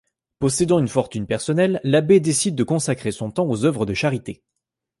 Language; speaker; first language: French; native; French